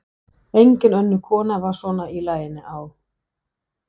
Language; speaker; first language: Icelandic; non-native, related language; Danish